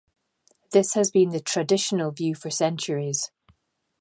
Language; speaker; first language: English; native; English